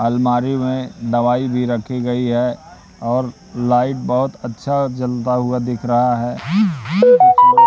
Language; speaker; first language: Hindi; native; Hindi